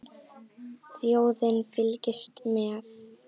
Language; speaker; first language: Icelandic; native; Icelandic